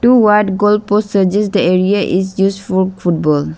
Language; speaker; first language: English; non-native, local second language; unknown